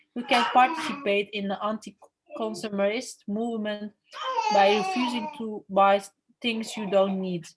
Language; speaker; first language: English; non-native, learner; Turkish